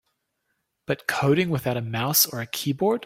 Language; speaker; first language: English; native; English